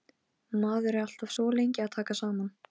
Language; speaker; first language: Icelandic; non-native, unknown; Polish